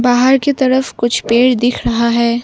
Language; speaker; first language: Hindi; non-native, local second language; Assamese